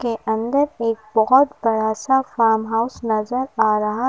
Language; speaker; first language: Hindi; native; Hindi